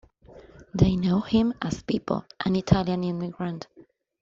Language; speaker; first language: English; non-native, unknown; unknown